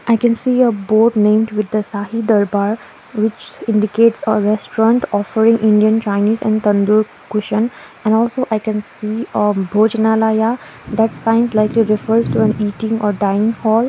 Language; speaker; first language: English; non-native, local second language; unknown